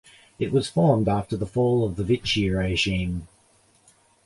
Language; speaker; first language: English; native; English